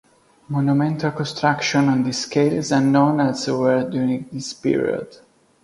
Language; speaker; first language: English; non-native, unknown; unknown